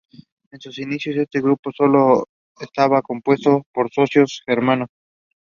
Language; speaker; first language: English; non-native, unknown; Spanish